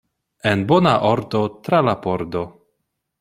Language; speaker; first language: Esperanto; non-native, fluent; Polish